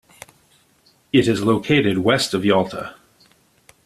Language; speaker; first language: English; native; English